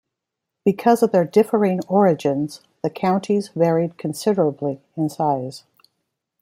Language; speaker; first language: English; native; English